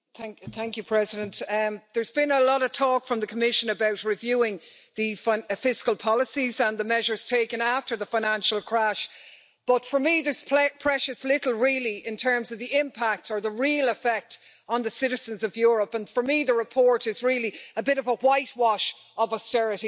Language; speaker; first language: English; native; English